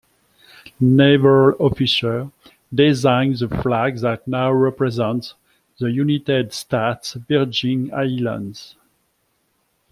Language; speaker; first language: English; non-native, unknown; French